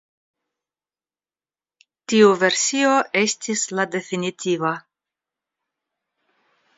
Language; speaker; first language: Esperanto; non-native, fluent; Russian